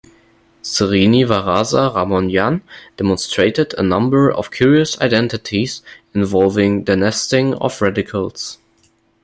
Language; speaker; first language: English; non-native, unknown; German